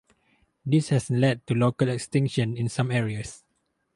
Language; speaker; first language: English; non-native, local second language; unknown